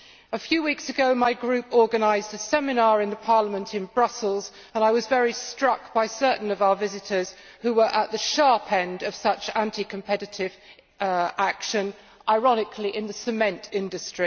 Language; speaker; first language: English; native; English